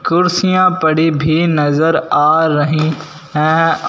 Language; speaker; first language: Hindi; non-native, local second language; Punjabi